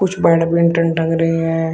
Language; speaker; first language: Hindi; native; Hindi